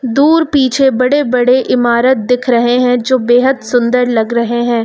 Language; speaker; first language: Hindi; native; Hindi